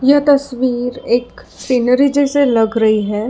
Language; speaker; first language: Hindi; non-native, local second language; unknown